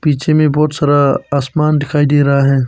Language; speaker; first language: Hindi; non-native, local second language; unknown